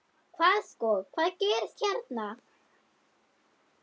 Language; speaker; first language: Icelandic; non-native, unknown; German